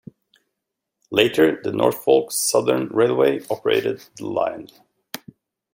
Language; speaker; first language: English; native; English